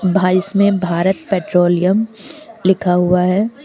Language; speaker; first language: Hindi; native; Hindi